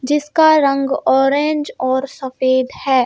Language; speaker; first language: Hindi; native; Hindi